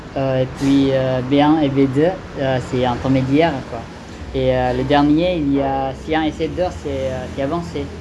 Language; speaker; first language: French; non-native, learner; Indonesian